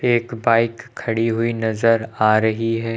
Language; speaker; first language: Hindi; native; Hindi